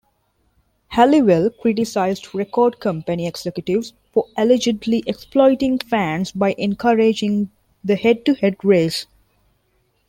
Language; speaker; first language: English; non-native, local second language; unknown